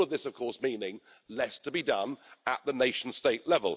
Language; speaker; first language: English; native; English